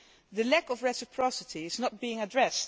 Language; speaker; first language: English; non-native, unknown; Dutch